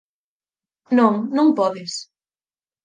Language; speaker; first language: Galician; native; Galician